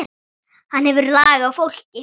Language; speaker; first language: Icelandic; native; Icelandic